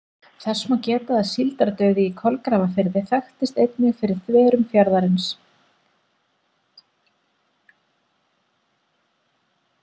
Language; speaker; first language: Icelandic; native; Icelandic